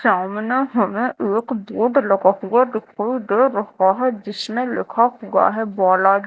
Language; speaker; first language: Hindi; native; Hindi